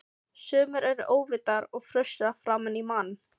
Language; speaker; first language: Icelandic; non-native, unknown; Filipino